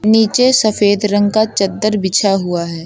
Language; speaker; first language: Hindi; native; Hindi